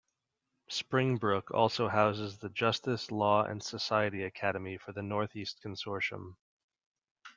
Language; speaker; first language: English; native; English